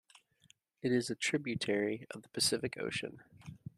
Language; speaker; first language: English; native; English